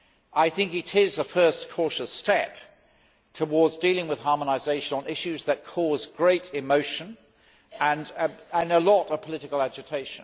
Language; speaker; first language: English; native; English